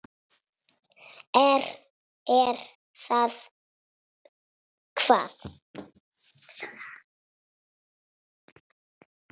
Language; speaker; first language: Icelandic; non-native, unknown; Italian